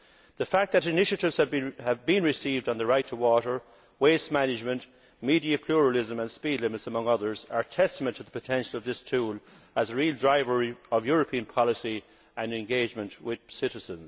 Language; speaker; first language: English; native; English